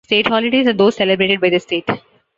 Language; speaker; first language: English; non-native, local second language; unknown